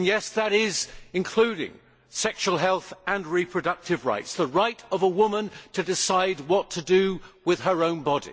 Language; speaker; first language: English; native; English